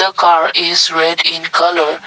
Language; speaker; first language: English; non-native, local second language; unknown